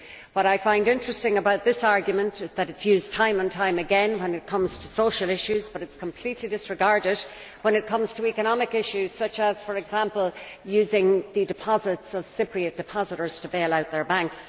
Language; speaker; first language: English; native; English